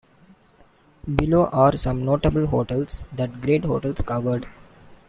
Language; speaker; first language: English; non-native, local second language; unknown